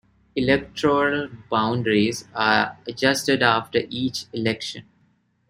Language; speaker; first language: English; non-native, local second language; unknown